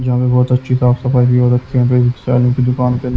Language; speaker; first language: Hindi; native; Hindi